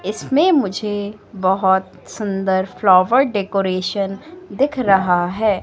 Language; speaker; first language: Hindi; native; Hindi